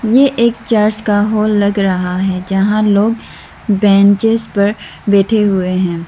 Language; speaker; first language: Hindi; non-native, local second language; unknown